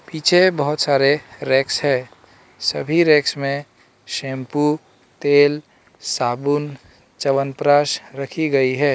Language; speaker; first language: Hindi; non-native, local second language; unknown